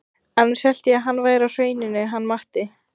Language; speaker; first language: Icelandic; native; Icelandic